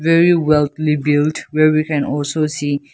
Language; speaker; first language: English; non-native, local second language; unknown